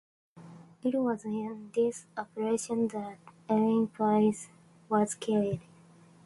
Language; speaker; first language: English; non-native, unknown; Japanese